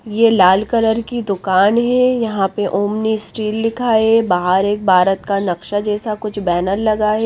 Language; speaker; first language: Hindi; native; Hindi